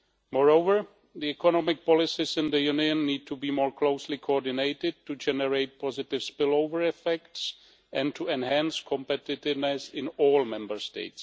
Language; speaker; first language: English; non-native, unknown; Czech